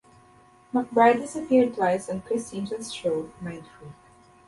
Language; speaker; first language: English; non-native, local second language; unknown